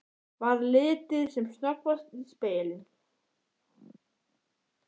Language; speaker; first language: Icelandic; native; Icelandic